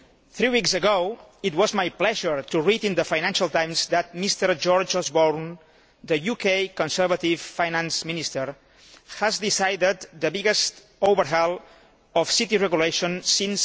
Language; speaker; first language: English; non-native, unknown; Catalan